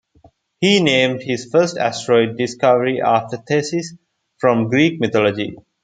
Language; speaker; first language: English; non-native, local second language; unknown